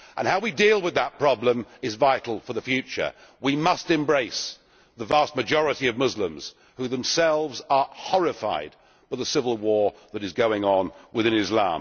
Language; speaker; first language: English; native; English